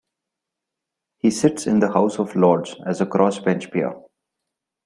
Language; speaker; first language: English; non-native, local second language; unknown